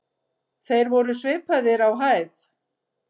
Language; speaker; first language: Icelandic; native; Icelandic